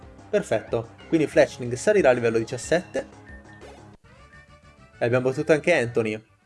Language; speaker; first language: Italian; native; Italian